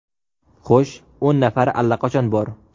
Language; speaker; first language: Uzbek; native; Uzbek